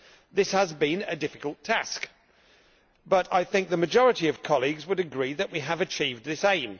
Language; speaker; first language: English; native; English